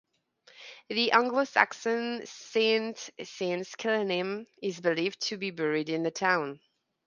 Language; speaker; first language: English; non-native, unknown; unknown